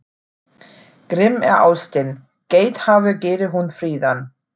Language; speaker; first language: Icelandic; non-native, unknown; German